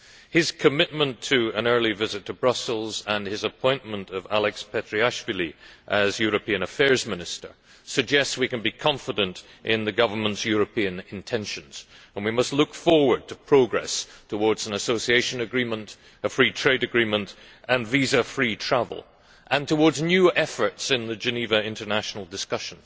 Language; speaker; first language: English; native; English